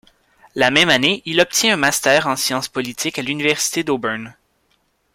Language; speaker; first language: French; native; French